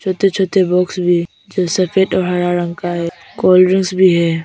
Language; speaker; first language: Hindi; non-native, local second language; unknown